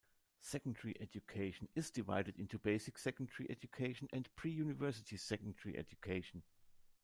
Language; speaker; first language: English; non-native, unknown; German